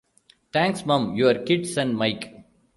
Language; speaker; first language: English; non-native, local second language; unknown